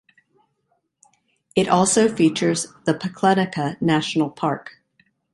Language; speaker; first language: English; native; English